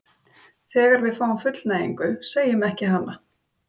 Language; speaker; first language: Icelandic; native; Icelandic